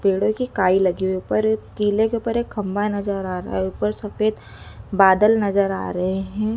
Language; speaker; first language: Hindi; native; Hindi